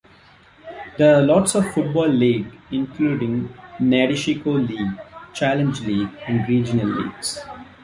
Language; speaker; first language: English; non-native, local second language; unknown